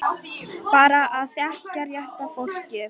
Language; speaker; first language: Icelandic; non-native, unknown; Polish